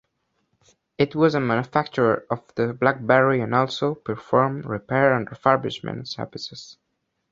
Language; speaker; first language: English; non-native, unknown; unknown